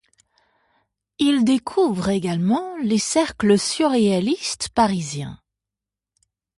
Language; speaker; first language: French; native; French